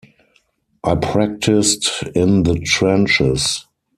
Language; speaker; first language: English; non-native, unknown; German